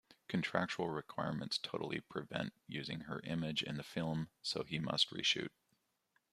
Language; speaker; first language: English; native; English